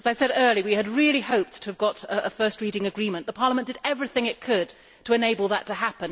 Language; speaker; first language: English; native; English